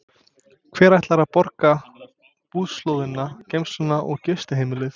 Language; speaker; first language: Icelandic; non-native, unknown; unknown